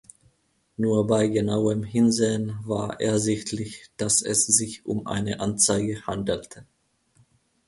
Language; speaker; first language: German; non-native, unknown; Finnish